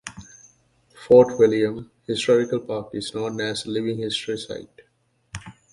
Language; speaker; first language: English; native; English